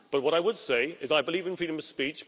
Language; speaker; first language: English; native; English